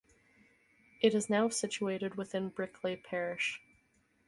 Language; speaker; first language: English; native; English